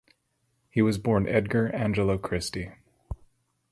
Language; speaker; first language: English; native; English